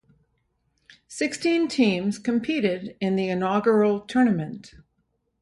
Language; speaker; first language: English; native; English